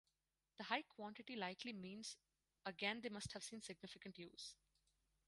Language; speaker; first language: English; non-native, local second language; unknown